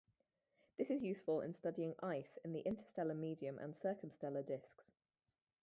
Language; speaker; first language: English; native; English